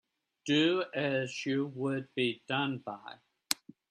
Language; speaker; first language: English; native; English